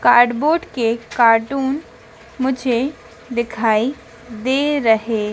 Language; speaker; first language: Hindi; native; Hindi